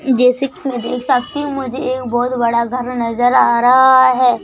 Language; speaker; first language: Hindi; native; Hindi